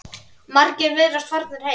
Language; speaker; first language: Icelandic; native; Icelandic